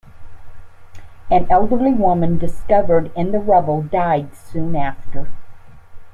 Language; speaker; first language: English; native; English